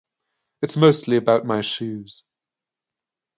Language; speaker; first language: English; non-native, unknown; German